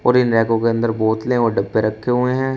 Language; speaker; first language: Hindi; native; Hindi